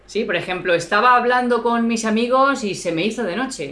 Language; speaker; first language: Spanish; native; Spanish